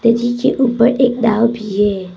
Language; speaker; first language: Hindi; non-native, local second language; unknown